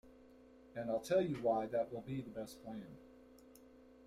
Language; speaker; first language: English; native; English